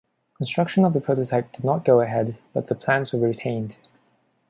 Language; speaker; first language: English; non-native, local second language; Cantonese